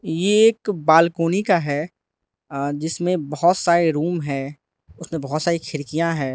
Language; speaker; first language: Hindi; non-native, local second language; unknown